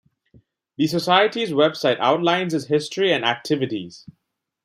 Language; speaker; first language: English; non-native, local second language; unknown